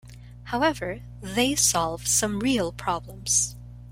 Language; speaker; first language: English; non-native, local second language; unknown